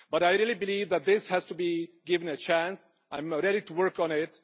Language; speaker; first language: English; non-native, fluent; Czech